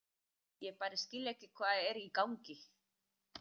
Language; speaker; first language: Icelandic; native; Icelandic